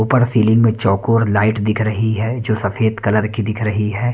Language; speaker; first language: Hindi; non-native, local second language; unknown